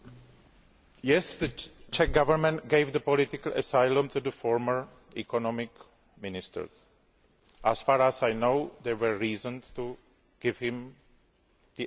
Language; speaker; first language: English; non-native, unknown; Greek